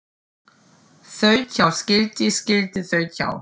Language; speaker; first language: Icelandic; non-native, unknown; German